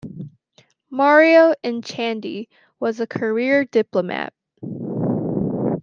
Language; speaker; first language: English; native; English